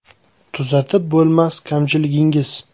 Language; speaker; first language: Uzbek; native; Uzbek